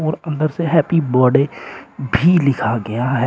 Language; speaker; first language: Hindi; native; Hindi